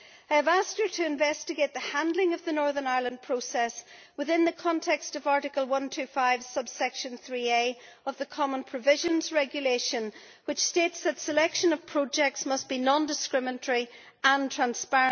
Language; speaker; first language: English; native; English